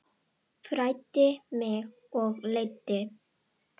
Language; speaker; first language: Icelandic; non-native, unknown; Indonesian